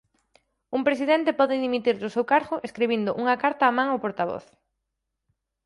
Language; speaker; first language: Galician; native; Galician